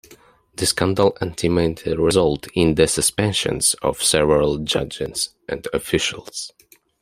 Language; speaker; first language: English; non-native, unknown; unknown